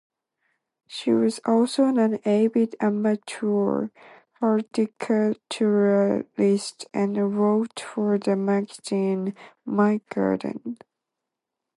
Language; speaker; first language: English; non-native, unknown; Japanese